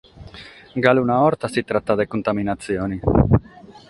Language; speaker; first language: Sardinian; non-native, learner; Catalan